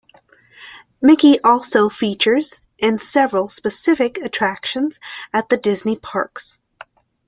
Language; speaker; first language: English; native; English